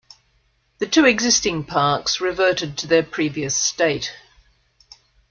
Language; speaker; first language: English; native; English